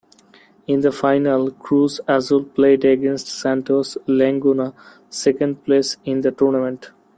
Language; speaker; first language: English; non-native, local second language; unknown